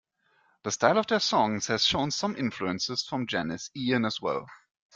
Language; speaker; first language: English; non-native, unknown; German